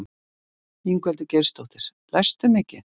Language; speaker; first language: Icelandic; native; Icelandic